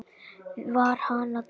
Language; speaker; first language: Icelandic; native; Icelandic